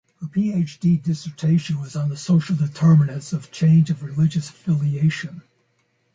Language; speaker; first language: English; native; English